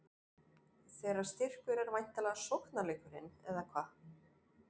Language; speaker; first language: Icelandic; non-native, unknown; French